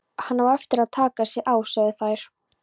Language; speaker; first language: Icelandic; non-native, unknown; Polish